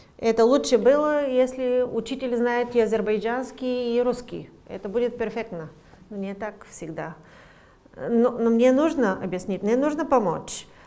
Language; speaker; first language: Russian; non-native, fluent; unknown